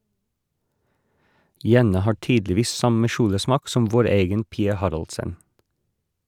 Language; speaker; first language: Norwegian; non-native, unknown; English